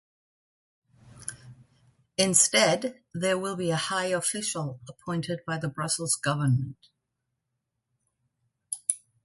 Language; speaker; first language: English; non-native, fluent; German